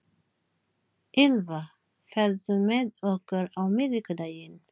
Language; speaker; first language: Icelandic; non-native, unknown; Filipino